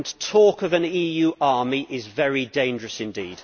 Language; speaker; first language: English; native; English